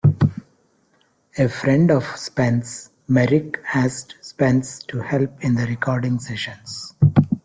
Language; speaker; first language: English; non-native, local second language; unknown